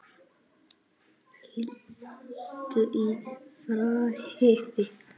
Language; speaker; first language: Icelandic; native; Icelandic